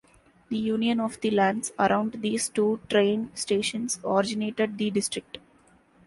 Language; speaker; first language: English; non-native, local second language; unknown